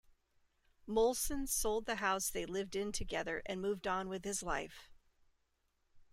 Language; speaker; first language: English; native; English